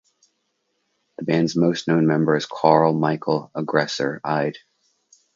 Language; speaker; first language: English; native; English